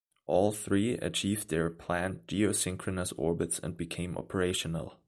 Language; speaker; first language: English; non-native, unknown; German